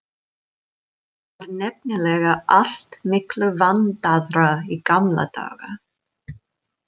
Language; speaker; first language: Icelandic; non-native, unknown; English